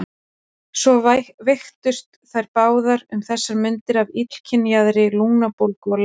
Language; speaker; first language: Icelandic; native; Icelandic